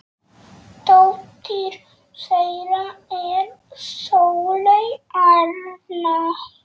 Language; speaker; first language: Icelandic; non-native, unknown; Polish